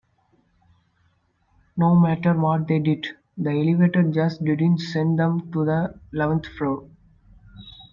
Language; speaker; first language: English; non-native, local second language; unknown